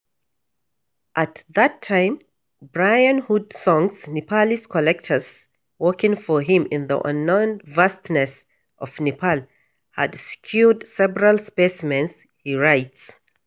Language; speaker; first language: English; non-native, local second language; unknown